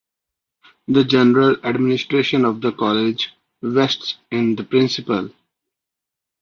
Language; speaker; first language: English; non-native, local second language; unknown